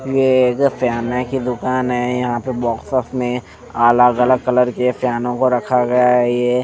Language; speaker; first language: Hindi; non-native, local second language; Punjabi